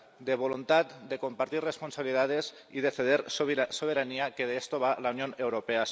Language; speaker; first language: Spanish; non-native, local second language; Catalan